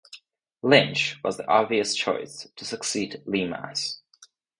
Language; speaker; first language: English; non-native, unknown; Czech